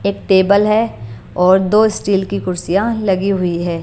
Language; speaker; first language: Hindi; non-native, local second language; Punjabi